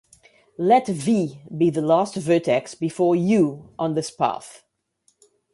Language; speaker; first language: English; native; English